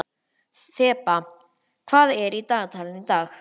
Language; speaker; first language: Icelandic; native; Icelandic